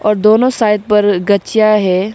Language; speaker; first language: Hindi; non-native, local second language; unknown